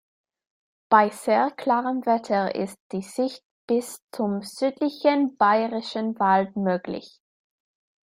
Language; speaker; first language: German; non-native, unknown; English